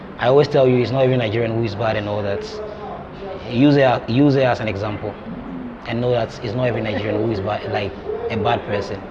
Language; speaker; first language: English; non-native, local second language; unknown